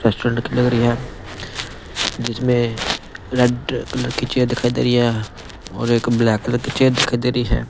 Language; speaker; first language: Hindi; non-native, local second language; Punjabi